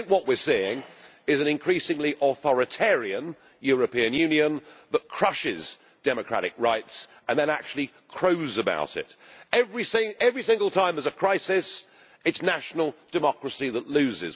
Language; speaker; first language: English; native; English